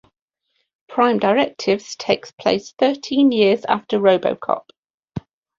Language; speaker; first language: English; native; English